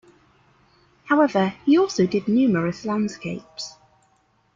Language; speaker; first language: English; native; English